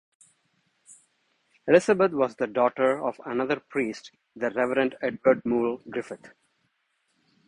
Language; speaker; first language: English; non-native, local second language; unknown